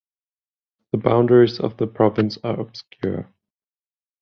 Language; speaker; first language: English; non-native, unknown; German